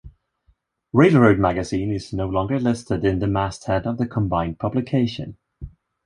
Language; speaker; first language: English; non-native, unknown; Swedish